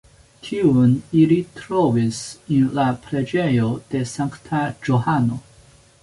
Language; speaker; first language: Esperanto; non-native, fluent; Chinese